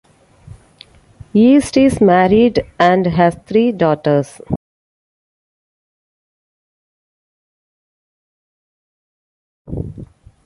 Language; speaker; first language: English; non-native, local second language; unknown